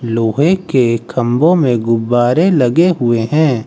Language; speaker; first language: Hindi; native; Hindi